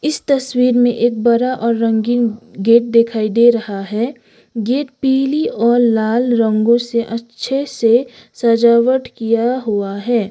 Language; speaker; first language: Hindi; non-native, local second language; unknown